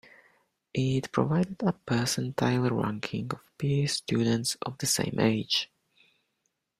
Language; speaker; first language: English; non-native, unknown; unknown